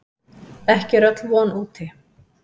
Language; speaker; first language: Icelandic; native; Icelandic